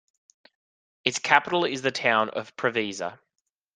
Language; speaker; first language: English; native; English